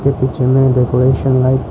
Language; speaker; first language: Hindi; non-native, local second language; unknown